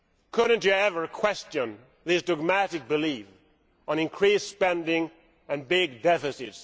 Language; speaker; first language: English; non-native, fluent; Swedish